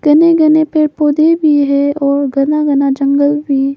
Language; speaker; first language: Hindi; non-native, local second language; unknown